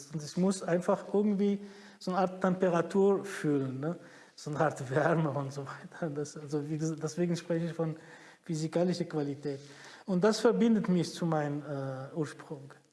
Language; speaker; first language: German; non-native, fluent; Arabic